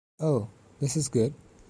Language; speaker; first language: English; non-native, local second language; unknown